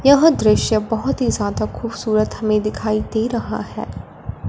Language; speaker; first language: Hindi; non-native, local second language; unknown